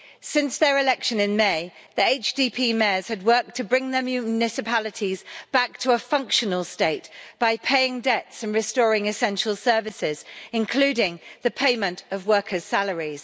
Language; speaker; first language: English; native; English